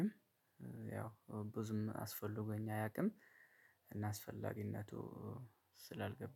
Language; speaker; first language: Amharic; native; Amharic